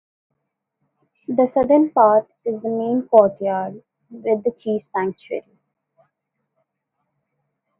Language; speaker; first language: English; non-native, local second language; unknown